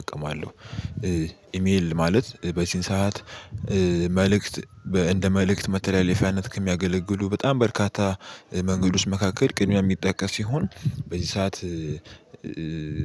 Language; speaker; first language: Amharic; native; Amharic